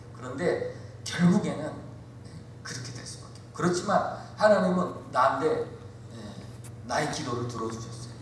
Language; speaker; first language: Korean; native; Korean